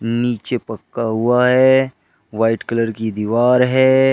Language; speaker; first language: Hindi; native; Hindi